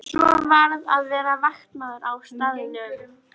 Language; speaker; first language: Icelandic; native; Icelandic